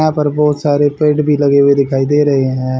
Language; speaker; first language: Hindi; native; Hindi